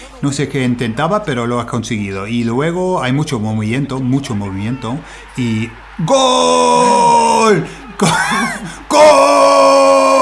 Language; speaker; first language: Spanish; non-native, fluent; English